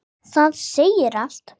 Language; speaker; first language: Icelandic; non-native, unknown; English